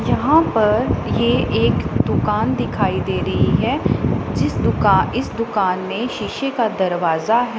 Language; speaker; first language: Hindi; non-native, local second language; Punjabi